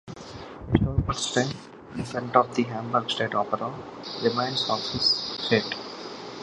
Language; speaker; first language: English; non-native, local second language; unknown